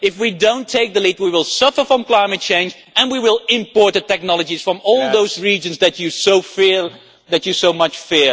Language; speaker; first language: English; non-native, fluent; Dutch